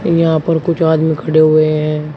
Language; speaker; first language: Hindi; native; Hindi